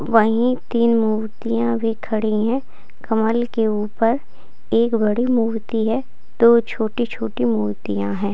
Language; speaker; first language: Hindi; native; Hindi